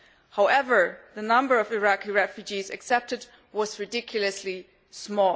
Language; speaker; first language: English; non-native, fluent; German